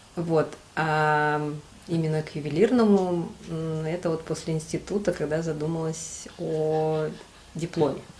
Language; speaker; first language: Russian; native; Russian